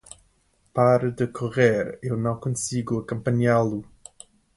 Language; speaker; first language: Portuguese; non-native, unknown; English